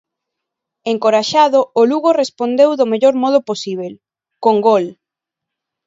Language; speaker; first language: Galician; non-native, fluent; Spanish